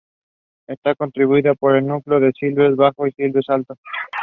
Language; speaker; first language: English; non-native, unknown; Spanish